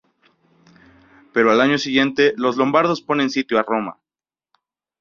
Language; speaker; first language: Spanish; native; Spanish